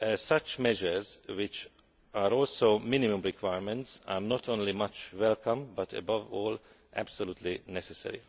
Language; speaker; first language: English; non-native, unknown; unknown